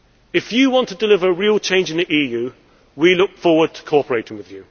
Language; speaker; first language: English; native; English